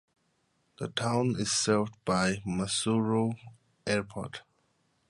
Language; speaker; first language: English; native; English